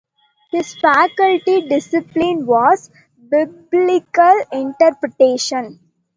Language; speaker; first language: English; non-native, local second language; Tamil